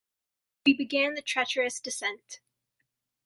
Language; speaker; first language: English; native; English